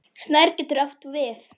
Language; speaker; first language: Icelandic; non-native, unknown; Polish